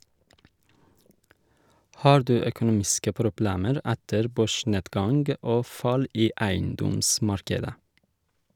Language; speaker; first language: Norwegian; non-native, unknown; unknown